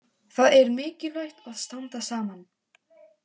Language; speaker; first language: Icelandic; non-native, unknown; Polish